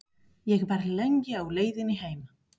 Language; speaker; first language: Icelandic; non-native, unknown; Spanish